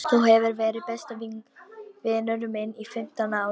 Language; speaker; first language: Icelandic; non-native, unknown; Polish